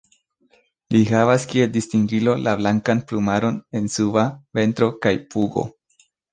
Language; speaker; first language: Esperanto; non-native, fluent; Spanish